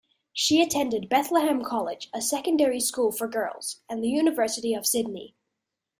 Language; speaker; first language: English; native; English